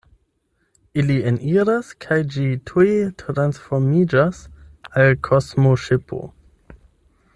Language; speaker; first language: Esperanto; non-native, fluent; German